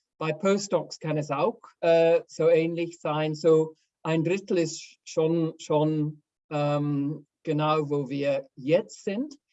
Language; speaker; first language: German; non-native, fluent; English